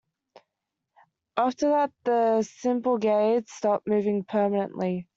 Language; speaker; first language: English; native; English